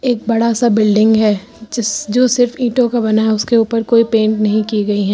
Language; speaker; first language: Hindi; native; Hindi